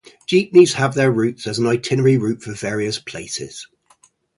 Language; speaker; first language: English; native; English